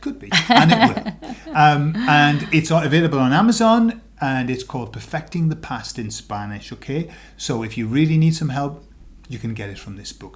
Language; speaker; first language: English; native; English